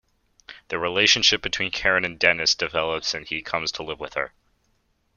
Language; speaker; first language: English; native; English